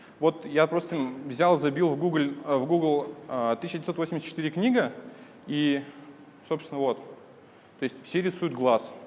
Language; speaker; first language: Russian; native; Russian